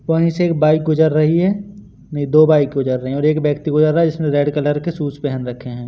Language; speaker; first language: Hindi; native; Hindi